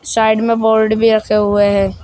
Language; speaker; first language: Hindi; native; Hindi